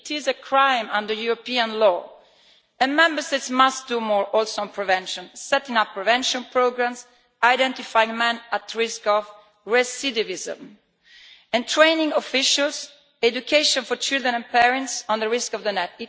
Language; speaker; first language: English; non-native, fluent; Italian